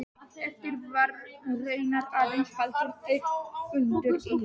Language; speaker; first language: Icelandic; non-native, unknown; Polish